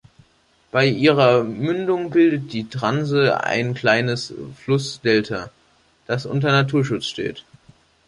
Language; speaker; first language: German; native; German